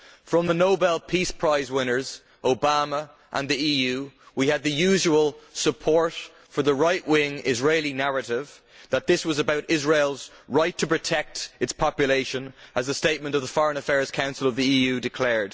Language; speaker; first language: English; native; English